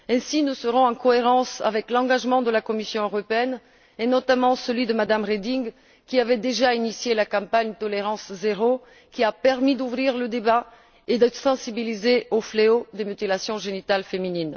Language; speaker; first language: French; non-native, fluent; Bulgarian